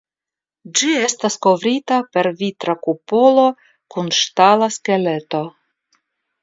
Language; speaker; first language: Esperanto; non-native, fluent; Russian